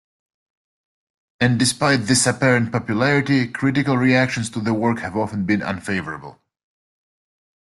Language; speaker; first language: English; native; English